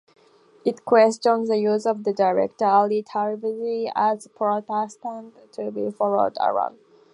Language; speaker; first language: English; native; English